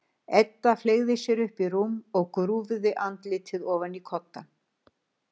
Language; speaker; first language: Icelandic; native; Icelandic